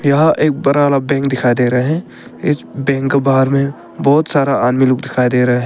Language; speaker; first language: Hindi; early bilingual, other home language; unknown